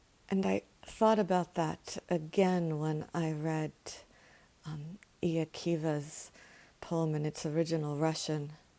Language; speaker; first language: English; native; English